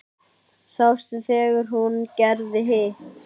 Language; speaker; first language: Icelandic; native; Icelandic